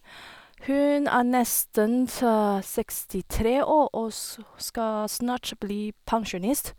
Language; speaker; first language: Norwegian; non-native, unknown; Chinese